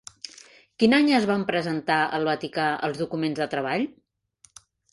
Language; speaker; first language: Catalan; native; Catalan